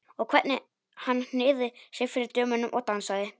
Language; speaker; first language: Icelandic; non-native, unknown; Polish